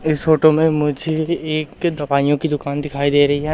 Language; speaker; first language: Hindi; native; Hindi